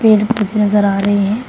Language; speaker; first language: Hindi; native; Hindi